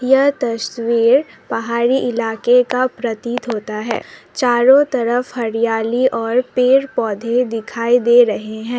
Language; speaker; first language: Hindi; non-native, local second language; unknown